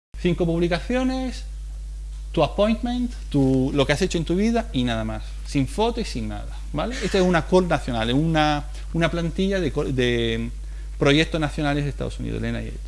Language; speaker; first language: Spanish; non-native, fluent; Italian